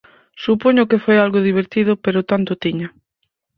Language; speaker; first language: Galician; native; Galician